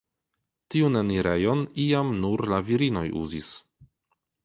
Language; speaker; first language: Esperanto; non-native, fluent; Polish